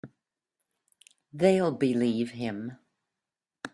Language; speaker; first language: English; native; English